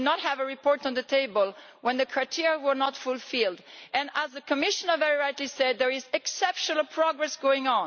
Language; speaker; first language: English; non-native, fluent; Italian